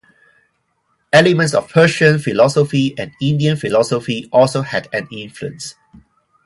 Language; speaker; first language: English; non-native, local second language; Cantonese